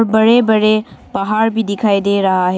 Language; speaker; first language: Hindi; non-native, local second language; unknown